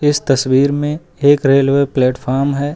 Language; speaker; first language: Hindi; native; Hindi